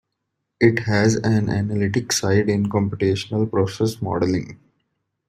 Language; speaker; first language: English; non-native, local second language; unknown